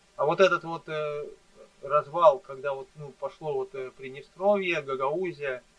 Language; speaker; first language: Russian; native; Russian